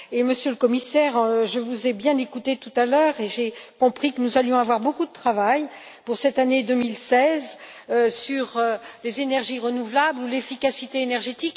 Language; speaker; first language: French; native; French